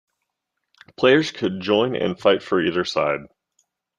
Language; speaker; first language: English; native; English